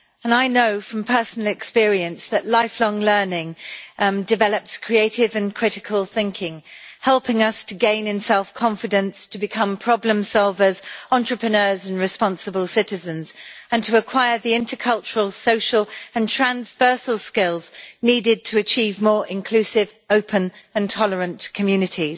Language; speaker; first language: English; native; English